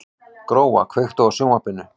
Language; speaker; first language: Icelandic; native; Icelandic